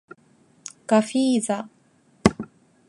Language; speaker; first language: Japanese; non-native, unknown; Chinese